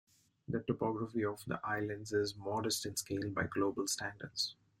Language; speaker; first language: English; non-native, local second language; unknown